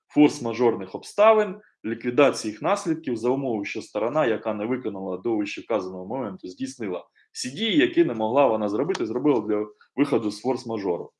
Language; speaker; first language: Ukrainian; non-native, local second language; Russian